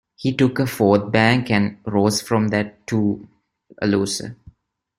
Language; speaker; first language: English; non-native, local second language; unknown